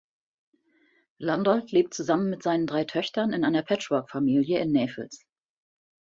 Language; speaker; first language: German; native; German